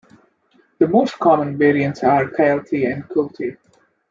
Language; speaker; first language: English; non-native, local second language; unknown